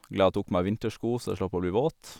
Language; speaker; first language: Norwegian; native; Norwegian